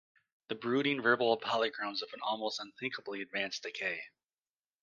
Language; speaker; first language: English; native; English